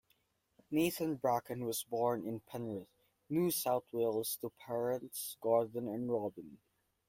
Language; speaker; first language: English; non-native, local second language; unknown